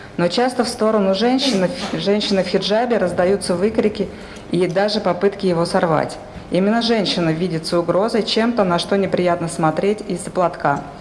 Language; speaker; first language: Russian; native; Russian